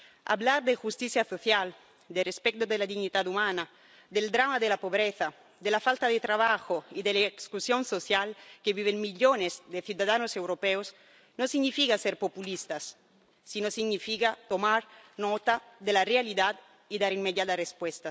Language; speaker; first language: Spanish; non-native, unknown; Italian